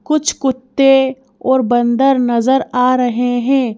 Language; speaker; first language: Hindi; native; Hindi